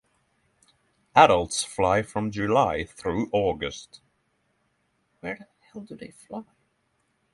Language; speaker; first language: English; non-native, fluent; Norwegian